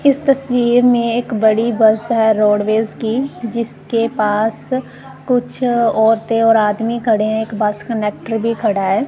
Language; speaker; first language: Hindi; non-native, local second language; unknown